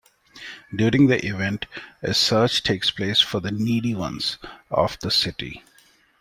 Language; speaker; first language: English; non-native, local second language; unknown